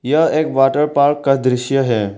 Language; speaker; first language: Hindi; non-native, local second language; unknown